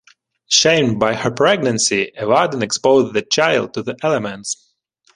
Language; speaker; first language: English; non-native, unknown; Ukrainian